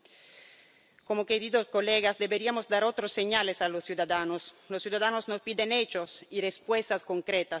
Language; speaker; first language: Spanish; non-native, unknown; Italian